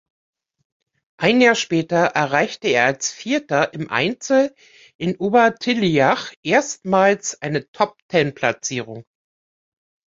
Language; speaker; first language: German; native; German